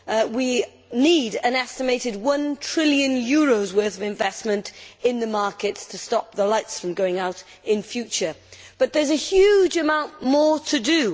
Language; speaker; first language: English; native; English